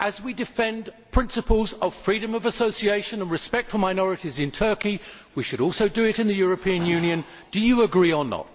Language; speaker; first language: English; native; English